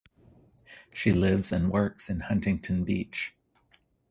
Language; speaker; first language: English; native; English